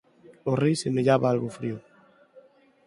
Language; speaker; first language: Galician; non-native, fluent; Spanish